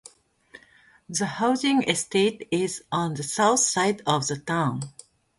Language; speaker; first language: English; non-native, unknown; Japanese